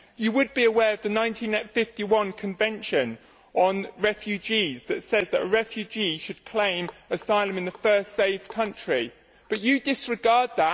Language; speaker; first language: English; native; English